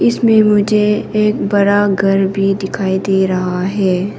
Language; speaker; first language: Hindi; non-native, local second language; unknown